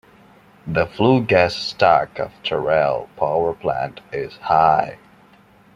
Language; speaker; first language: English; non-native, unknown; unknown